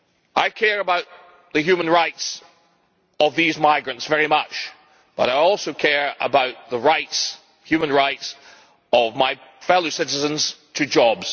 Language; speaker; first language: English; native; English